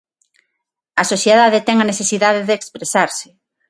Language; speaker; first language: Galician; non-native, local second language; Spanish